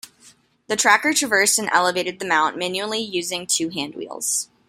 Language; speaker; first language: English; native; English